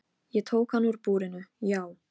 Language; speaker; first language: Icelandic; non-native, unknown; Polish